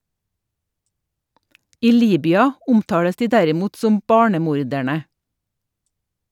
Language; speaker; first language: Norwegian; native; Norwegian